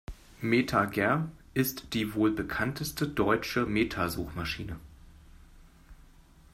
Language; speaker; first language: German; native; German